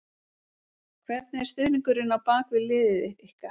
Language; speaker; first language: Icelandic; native; Icelandic